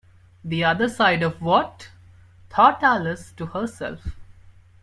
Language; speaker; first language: English; non-native, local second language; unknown